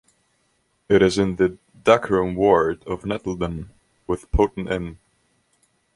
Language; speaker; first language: English; non-native, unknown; Estonian